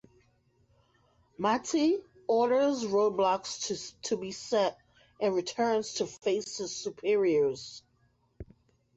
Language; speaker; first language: English; native; English